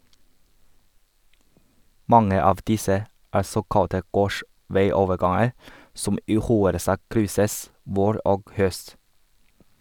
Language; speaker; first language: Norwegian; non-native, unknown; Chinese